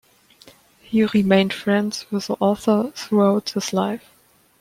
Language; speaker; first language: English; non-native, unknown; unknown